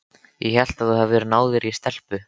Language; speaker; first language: Icelandic; native; Icelandic